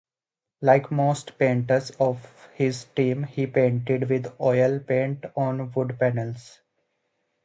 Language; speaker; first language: English; native; English